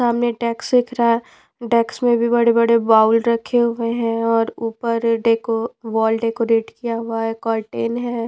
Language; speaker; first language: Hindi; non-native, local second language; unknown